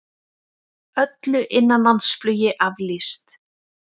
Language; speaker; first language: Icelandic; native; Icelandic